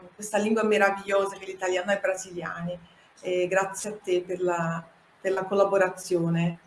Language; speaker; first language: Italian; non-native, fluent; Portuguese